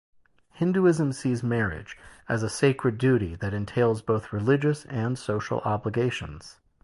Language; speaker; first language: English; native; English